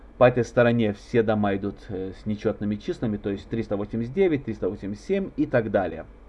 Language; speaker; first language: Russian; non-native, local second language; Azerbaijani